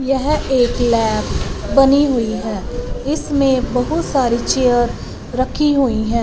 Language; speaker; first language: Hindi; non-native, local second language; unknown